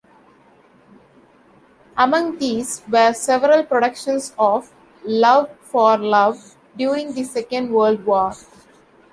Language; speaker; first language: English; non-native, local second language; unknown